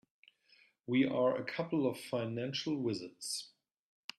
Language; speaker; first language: English; native; English